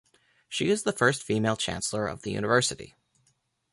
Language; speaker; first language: English; native; English